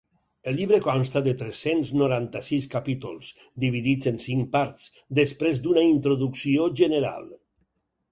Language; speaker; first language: Catalan; native; Catalan